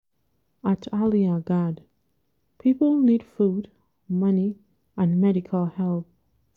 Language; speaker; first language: English; non-native, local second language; Hausa